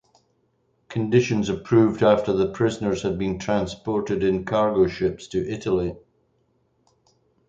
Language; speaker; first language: English; native; English